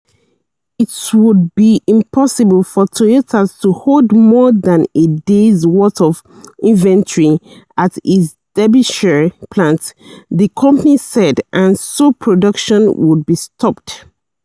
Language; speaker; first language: English; non-native, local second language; Yoruba